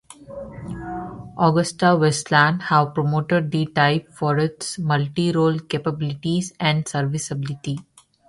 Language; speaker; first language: English; non-native, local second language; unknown